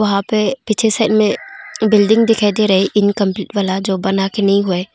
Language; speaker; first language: Hindi; non-native, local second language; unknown